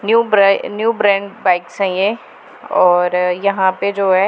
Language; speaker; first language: Hindi; non-native, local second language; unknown